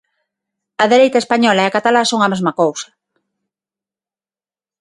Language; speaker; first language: Galician; non-native, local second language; Spanish